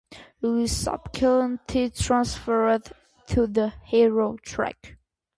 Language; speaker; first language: English; non-native, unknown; Armenian